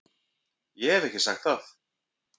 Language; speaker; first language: Icelandic; native; Icelandic